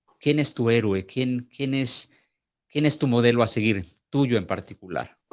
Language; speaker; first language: Spanish; native; Spanish